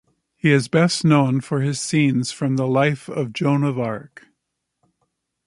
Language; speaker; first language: English; native; English